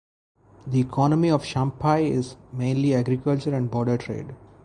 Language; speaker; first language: English; non-native, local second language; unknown